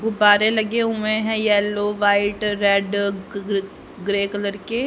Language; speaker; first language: Hindi; native; Hindi